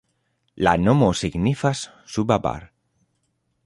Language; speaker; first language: Esperanto; non-native, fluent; Spanish